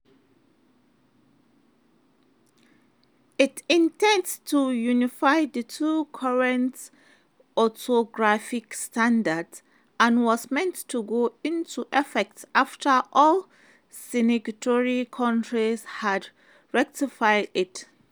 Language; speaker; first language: English; non-native, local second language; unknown